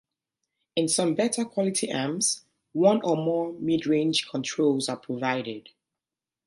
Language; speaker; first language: English; native; English